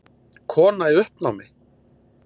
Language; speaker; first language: Icelandic; native; Icelandic